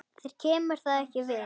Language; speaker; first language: Icelandic; native; Icelandic